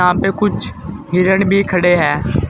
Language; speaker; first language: Hindi; native; Hindi